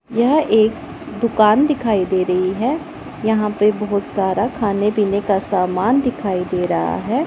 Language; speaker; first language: Hindi; non-native, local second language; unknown